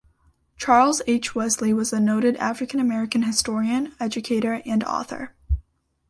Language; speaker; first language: English; native; English